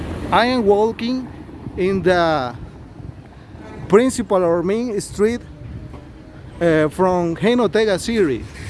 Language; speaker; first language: English; non-native, learner; Spanish